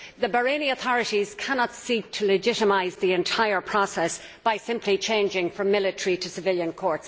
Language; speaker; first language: English; native; English